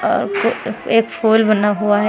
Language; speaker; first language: Hindi; native; Hindi